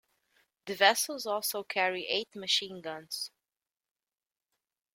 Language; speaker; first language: English; native; English